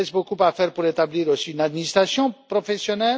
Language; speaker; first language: French; non-native, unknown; Romanian